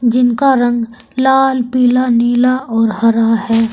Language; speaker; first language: Hindi; native; Hindi